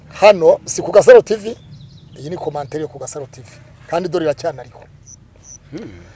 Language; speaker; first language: Kinyarwanda; native; Kinyarwanda